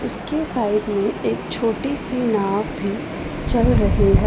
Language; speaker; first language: Hindi; non-native, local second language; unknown